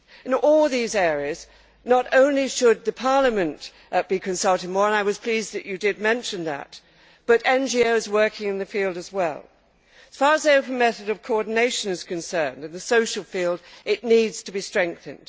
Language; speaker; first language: English; native; English